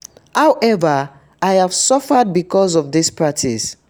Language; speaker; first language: English; non-native, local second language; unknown